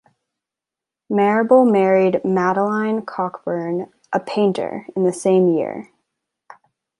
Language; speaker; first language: English; native; English